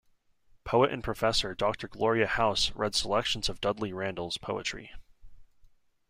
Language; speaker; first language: English; native; English